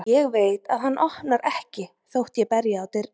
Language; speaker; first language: Icelandic; native; Icelandic